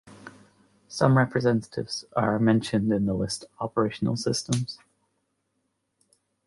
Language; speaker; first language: English; native; English